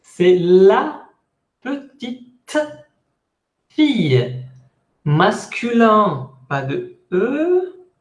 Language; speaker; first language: French; non-native, fluent; Spanish